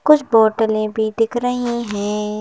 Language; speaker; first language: Hindi; native; Hindi